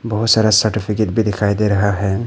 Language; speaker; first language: Hindi; non-native, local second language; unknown